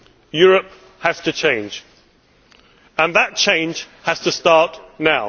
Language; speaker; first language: English; native; English